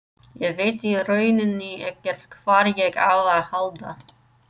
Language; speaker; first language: Icelandic; non-native, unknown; English